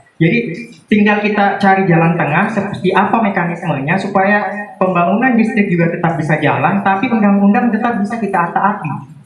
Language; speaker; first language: Indonesian; native; Indonesian